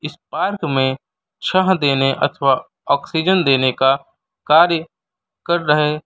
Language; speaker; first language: Hindi; native; Hindi